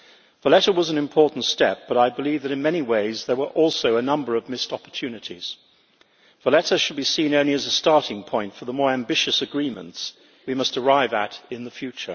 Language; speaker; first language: English; native; English